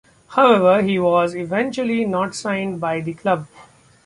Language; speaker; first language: English; non-native, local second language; Marathi